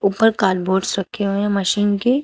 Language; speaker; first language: Hindi; native; Hindi